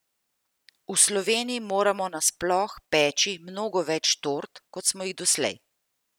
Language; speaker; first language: Slovenian; native; Slovenian